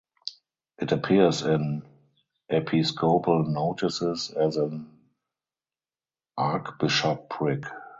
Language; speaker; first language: English; non-native, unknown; German